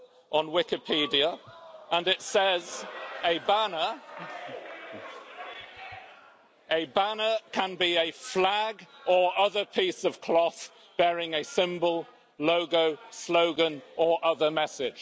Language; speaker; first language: English; native; English